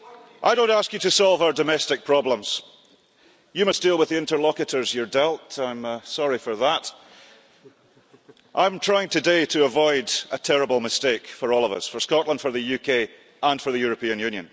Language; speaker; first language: English; early bilingual, heritage; English